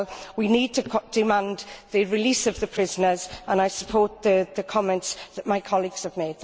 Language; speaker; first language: English; native; English